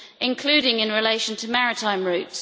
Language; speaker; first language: English; native; English